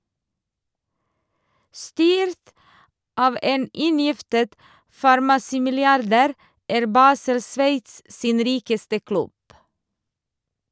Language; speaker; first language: Norwegian; non-native, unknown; Serbian